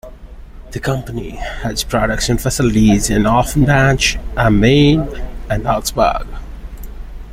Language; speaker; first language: English; non-native, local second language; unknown